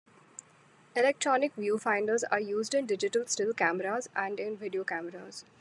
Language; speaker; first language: English; non-native, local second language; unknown